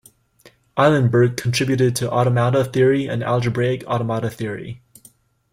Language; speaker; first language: English; native; English